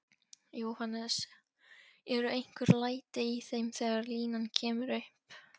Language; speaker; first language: Icelandic; non-native, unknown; Polish